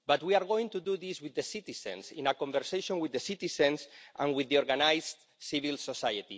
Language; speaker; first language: English; non-native, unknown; Spanish